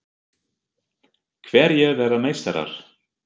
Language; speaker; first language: Icelandic; non-native, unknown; German